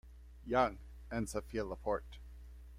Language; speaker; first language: English; native; English